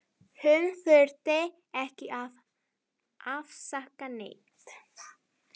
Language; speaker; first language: Icelandic; non-native, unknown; Spanish